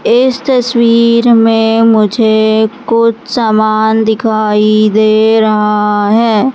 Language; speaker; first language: Hindi; native; Hindi